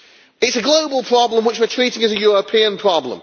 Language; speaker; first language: English; native; English